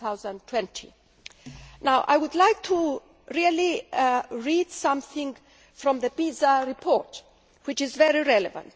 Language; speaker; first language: English; non-native, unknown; Greek